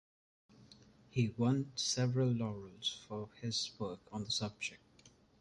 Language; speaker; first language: English; non-native, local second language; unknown